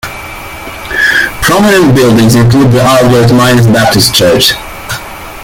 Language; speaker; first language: English; native; English